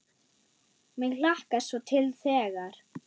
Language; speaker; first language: Icelandic; non-native, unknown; German